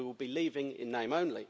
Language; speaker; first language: English; native; English